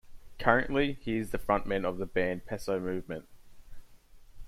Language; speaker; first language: English; native; English